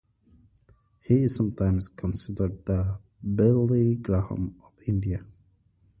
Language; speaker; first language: English; non-native, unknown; Pashto